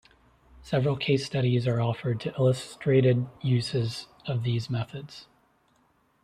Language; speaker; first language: English; native; English